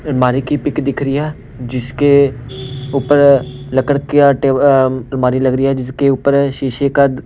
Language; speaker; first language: Hindi; non-native, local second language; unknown